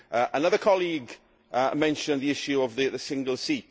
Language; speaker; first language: English; native; English